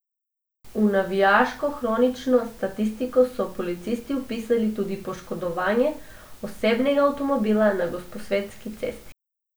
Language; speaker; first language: Slovenian; non-native, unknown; Macedonian